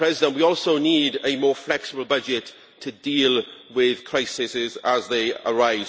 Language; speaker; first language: English; native; English